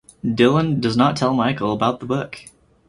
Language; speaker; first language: English; native; English